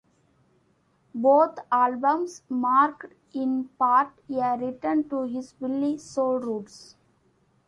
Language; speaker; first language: English; non-native, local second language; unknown